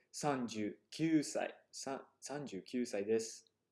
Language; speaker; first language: Japanese; non-native, fluent; English